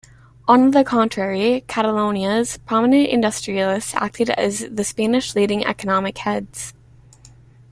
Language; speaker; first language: English; native; English